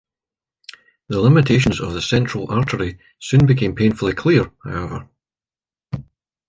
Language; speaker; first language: English; native; English